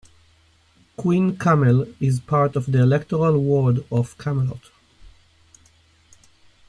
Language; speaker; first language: English; native; English